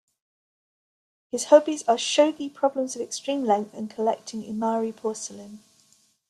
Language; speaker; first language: English; native; English